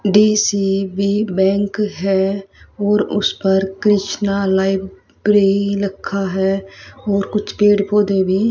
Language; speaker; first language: Hindi; native; Hindi